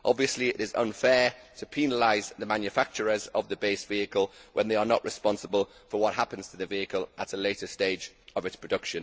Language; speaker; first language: English; native; English